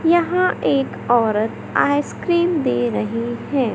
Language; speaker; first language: Hindi; native; Hindi